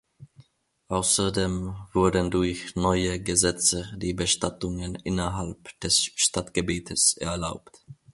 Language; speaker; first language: German; non-native, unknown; Finnish